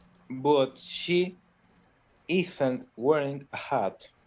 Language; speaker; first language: English; non-native, learner; Spanish